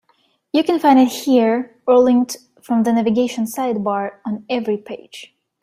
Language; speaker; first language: English; native; English